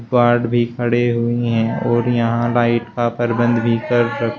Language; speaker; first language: Hindi; native; Hindi